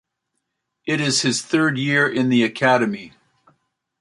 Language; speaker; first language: English; native; English